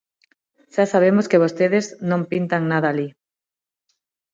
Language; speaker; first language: Galician; non-native, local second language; Spanish